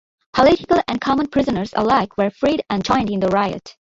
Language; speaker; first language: English; non-native, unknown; Bangla